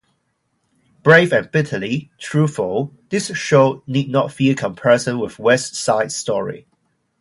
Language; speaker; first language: English; non-native, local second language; Cantonese